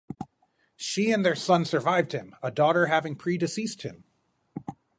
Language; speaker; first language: English; native; English